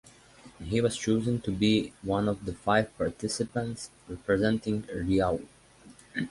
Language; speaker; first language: English; non-native, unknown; Serbian